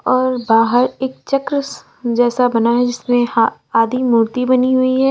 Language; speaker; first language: Hindi; native; Hindi